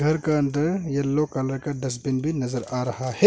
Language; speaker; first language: Hindi; non-native, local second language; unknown